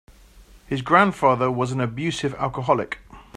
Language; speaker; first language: English; native; English